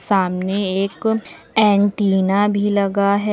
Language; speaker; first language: Hindi; native; Hindi